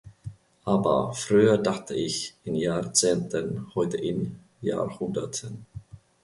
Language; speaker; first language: German; non-native, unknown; Finnish